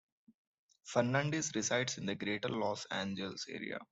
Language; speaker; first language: English; non-native, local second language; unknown